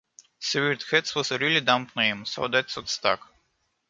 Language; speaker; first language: English; non-native, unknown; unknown